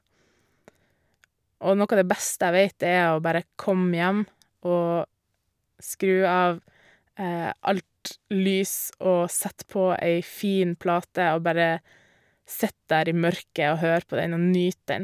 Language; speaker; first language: Norwegian; native; Norwegian